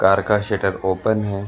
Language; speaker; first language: Hindi; non-native, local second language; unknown